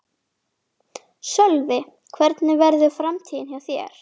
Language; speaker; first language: Icelandic; native; Icelandic